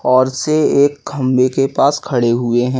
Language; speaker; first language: Hindi; native; Hindi